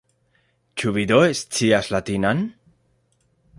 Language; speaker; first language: Esperanto; non-native, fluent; Spanish